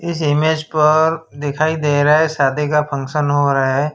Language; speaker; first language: Hindi; non-native, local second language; Gujarati